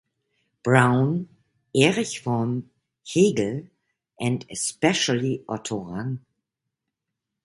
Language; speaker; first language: English; non-native, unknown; German